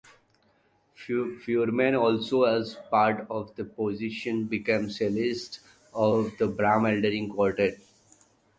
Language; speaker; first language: English; native; English